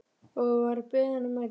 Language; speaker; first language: Icelandic; native; Icelandic